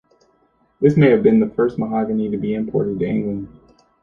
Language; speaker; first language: English; native; English